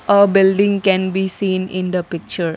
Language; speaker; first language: English; non-native, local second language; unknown